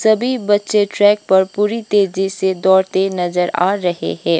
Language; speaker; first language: Hindi; non-native, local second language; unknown